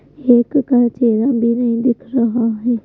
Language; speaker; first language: Hindi; native; Hindi